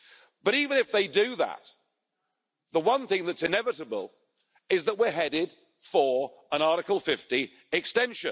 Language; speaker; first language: English; native; English